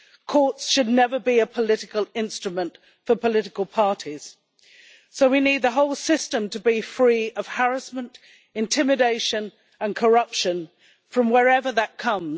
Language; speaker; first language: English; native; English